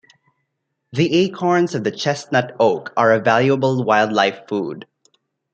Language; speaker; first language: English; non-native, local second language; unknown